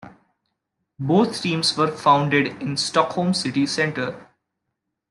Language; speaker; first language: English; non-native, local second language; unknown